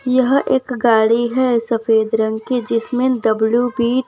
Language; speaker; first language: Hindi; non-native, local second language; Gujarati